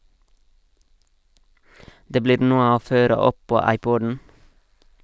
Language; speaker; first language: Norwegian; non-native, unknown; Nepali